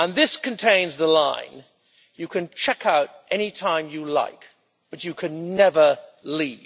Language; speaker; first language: English; native; English